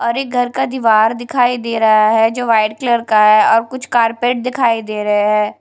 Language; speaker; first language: Hindi; non-native, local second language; Punjabi